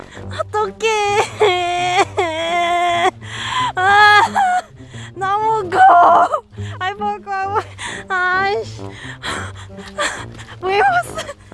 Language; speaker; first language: Korean; non-native, learner; Cantonese